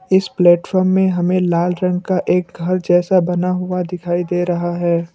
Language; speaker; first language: Hindi; non-native, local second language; Assamese